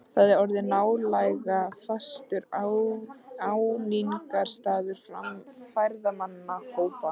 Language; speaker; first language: Icelandic; native; Icelandic